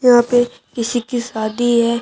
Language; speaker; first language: Hindi; native; Hindi